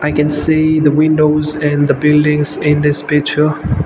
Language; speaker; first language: English; non-native, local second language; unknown